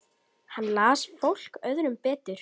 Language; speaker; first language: Icelandic; native; Icelandic